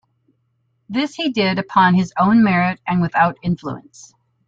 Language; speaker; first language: English; native; English